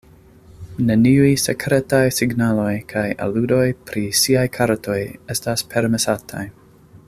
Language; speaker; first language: Esperanto; non-native, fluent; English